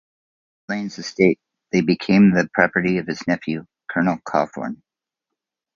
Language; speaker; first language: English; native; English